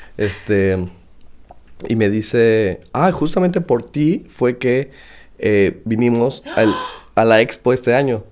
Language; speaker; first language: Spanish; native; Spanish